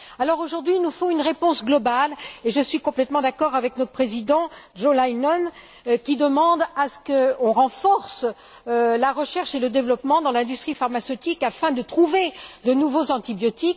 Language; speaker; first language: French; native; French